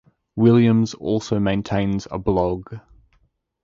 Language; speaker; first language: English; native; English